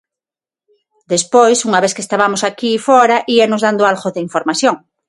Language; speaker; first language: Galician; non-native, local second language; Spanish